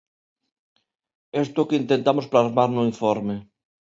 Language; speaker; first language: Galician; non-native, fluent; Spanish